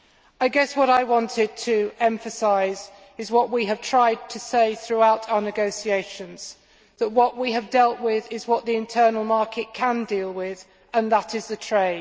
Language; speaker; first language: English; native; English